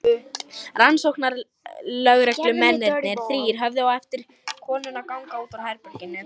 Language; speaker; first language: Icelandic; non-native, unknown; Lithuanian